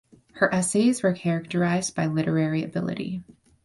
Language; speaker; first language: English; native; English